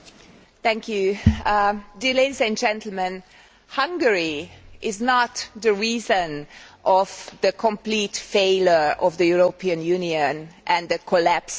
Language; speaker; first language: English; non-native, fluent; Hungarian